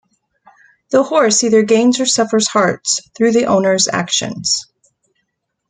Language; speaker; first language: English; native; English